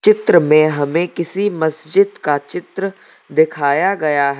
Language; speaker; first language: Hindi; native; Hindi